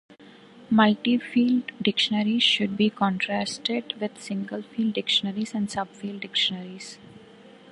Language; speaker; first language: English; non-native, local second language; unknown